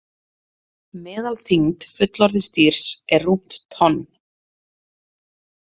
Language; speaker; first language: Icelandic; native; Icelandic